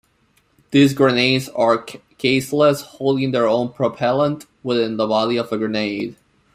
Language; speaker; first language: English; non-native, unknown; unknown